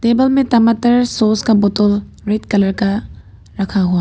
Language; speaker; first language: Hindi; non-native, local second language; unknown